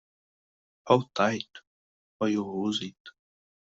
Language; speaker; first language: English; non-native, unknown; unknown